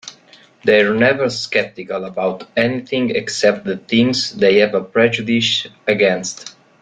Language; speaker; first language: English; non-native, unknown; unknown